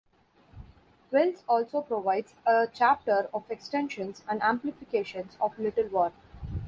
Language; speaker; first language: English; non-native, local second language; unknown